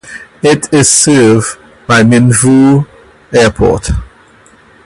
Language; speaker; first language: English; native; English